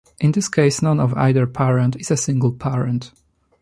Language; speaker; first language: English; non-native, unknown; Polish